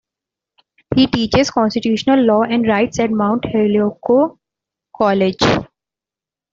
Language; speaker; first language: English; non-native, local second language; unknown